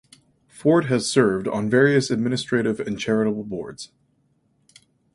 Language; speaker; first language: English; native; English